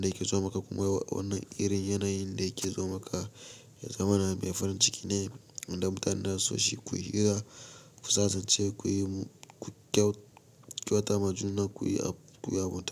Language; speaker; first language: Hausa; native; Hausa